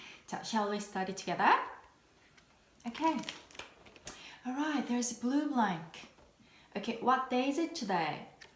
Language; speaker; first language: English; non-native, fluent; Korean